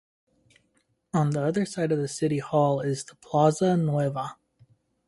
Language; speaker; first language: English; native; English